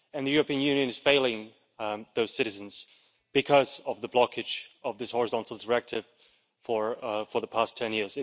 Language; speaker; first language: English; non-native, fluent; Slovak